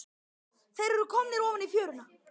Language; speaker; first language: Icelandic; native; Icelandic